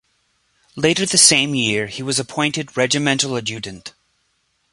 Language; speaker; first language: English; native; English